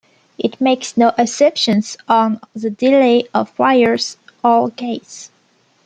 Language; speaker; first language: English; non-native, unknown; French